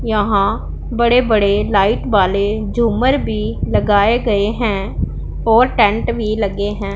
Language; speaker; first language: Hindi; non-native, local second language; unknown